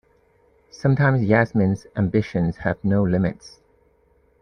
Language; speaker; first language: English; native; English